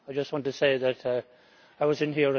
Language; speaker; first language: English; native; English